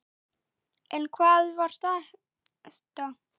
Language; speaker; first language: Icelandic; native; Icelandic